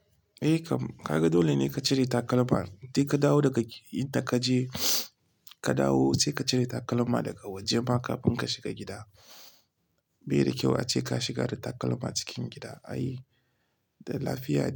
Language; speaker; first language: Hausa; non-native, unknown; Igbo